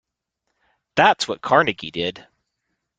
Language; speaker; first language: English; native; English